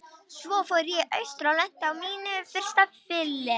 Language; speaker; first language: Icelandic; non-native, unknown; Romanian